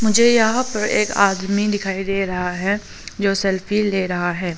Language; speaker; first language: Hindi; non-native, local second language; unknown